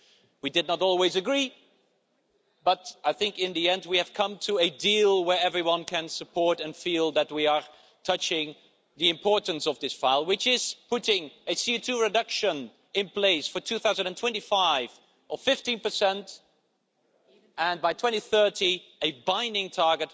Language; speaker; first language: English; non-native, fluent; Dutch